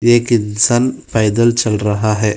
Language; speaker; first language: Hindi; non-native, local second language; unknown